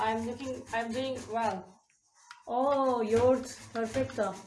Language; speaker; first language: English; non-native, learner; Turkish